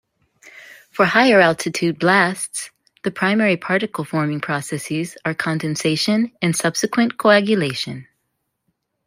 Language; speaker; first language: English; native; English